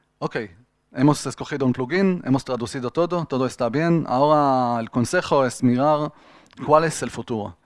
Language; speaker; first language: Spanish; non-native, fluent; Hebrew